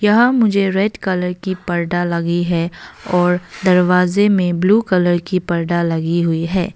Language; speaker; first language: Hindi; non-native, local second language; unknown